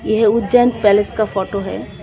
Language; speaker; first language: Hindi; non-native, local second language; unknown